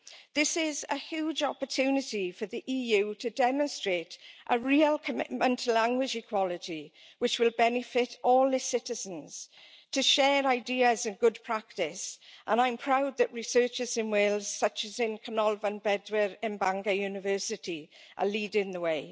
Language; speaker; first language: English; native; English